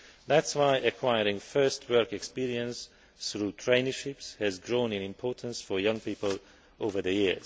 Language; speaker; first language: English; non-native, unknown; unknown